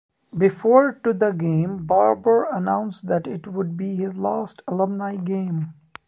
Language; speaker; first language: English; non-native, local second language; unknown